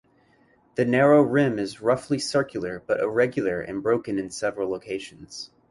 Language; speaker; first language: English; native; English